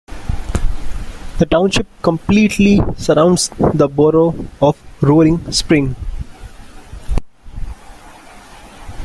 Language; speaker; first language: English; non-native, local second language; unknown